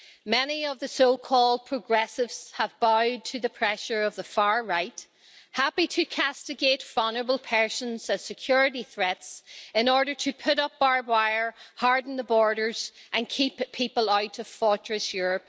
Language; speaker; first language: English; native; English